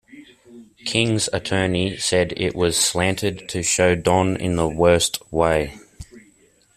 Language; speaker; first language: English; native; English